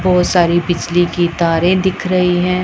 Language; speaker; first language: Hindi; non-native, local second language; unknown